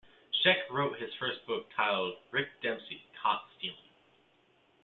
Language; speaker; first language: English; native; English